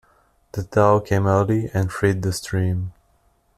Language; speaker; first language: English; non-native, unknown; French